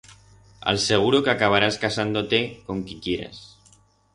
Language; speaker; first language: Aragonese; non-native, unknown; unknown